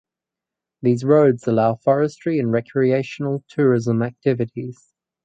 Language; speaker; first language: English; native; English